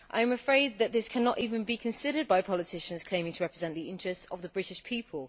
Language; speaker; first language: English; native; English